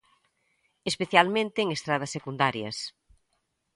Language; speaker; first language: Galician; native; Galician